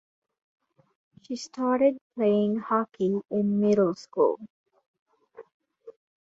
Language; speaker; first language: English; non-native, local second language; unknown